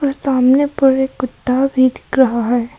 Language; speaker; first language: Hindi; early bilingual, other home language; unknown